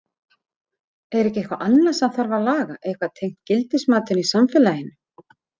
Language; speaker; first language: Icelandic; native; Icelandic